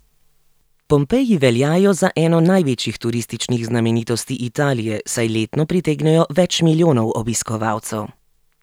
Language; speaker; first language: Slovenian; native; Slovenian